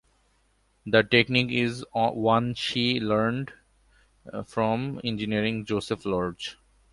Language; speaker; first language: English; non-native, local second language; Bangla